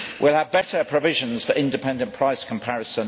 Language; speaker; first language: English; native; English